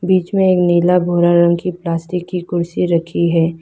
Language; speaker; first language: Hindi; non-native, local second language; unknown